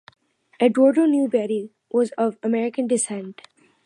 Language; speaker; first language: English; non-native, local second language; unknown